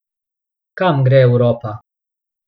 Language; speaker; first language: Slovenian; non-native, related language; Bosnian